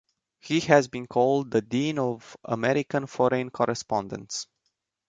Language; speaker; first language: English; non-native, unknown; Romanian